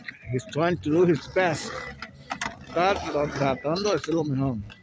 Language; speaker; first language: English; non-native, fluent; Spanish